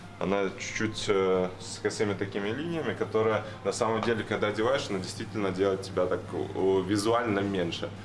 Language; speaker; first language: Russian; native; Russian